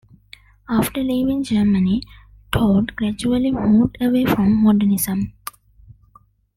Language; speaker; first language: English; non-native, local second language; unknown